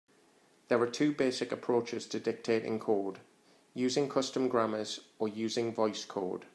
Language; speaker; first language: English; native; English